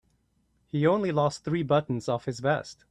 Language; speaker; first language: English; native; English